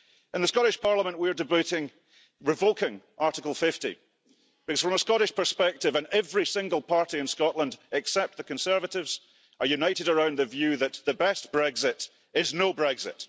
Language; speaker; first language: English; early bilingual, heritage; English